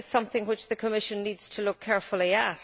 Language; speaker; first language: English; native; English